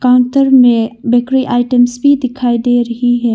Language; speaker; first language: Hindi; non-native, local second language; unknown